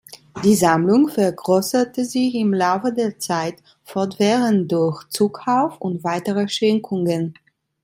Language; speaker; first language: German; non-native, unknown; Italian